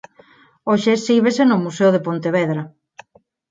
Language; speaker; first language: Galician; non-native, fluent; Spanish